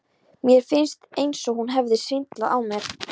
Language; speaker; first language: Icelandic; non-native, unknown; Polish